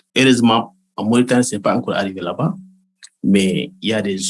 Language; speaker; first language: French; non-native, local second language; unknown